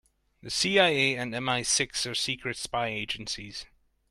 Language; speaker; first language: English; non-native, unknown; Hungarian